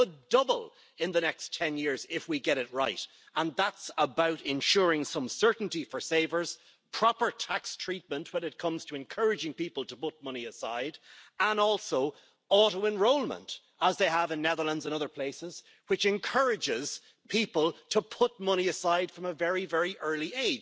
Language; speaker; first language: English; native; English